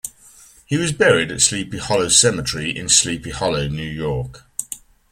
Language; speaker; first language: English; native; English